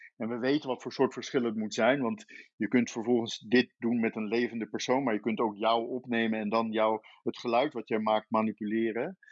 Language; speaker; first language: Dutch; native; Dutch